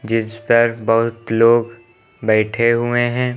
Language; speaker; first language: Hindi; native; Hindi